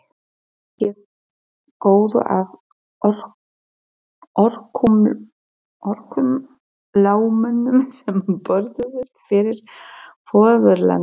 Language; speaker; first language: Icelandic; non-native, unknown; Polish